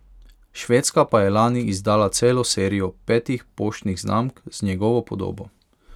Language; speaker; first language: Slovenian; non-native, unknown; Hungarian